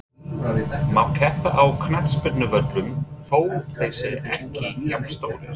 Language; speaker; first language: Icelandic; non-native, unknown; English